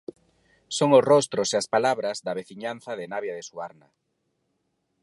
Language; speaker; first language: Galician; non-native, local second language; Spanish